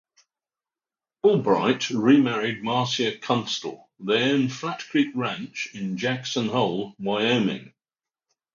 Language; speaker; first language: English; native; English